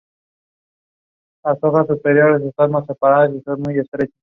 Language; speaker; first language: English; non-native, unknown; Spanish